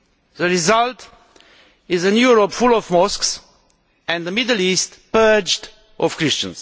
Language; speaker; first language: English; non-native, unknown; Romanian